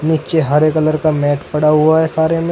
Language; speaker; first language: Hindi; native; Hindi